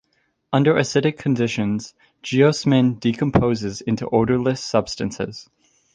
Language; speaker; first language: English; native; English